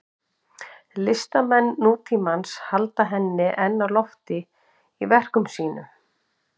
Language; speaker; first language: Icelandic; native; Icelandic